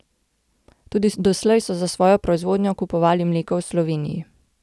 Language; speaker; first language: Slovenian; native; Slovenian